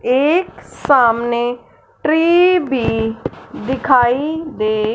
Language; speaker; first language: Hindi; non-native, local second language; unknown